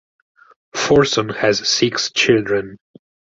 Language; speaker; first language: English; non-native, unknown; Italian